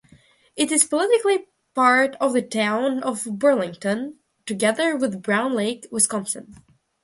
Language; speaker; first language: English; non-native, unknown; Russian